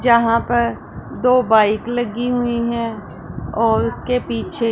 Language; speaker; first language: Hindi; non-native, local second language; Punjabi